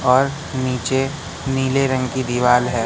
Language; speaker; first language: Hindi; native; Hindi